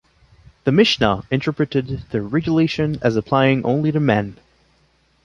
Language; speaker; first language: English; non-native, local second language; French